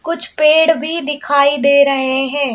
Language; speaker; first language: Hindi; native; Hindi